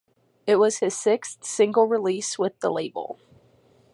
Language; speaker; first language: English; native; English